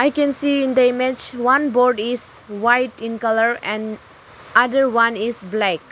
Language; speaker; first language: English; non-native, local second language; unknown